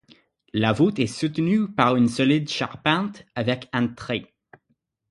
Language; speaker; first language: French; non-native, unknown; English